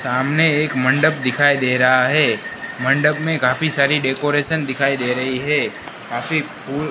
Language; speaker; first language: Hindi; non-native, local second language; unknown